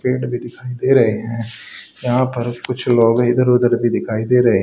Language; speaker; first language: Hindi; native; Hindi